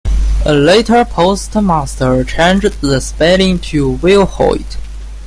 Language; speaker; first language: English; non-native, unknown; Chinese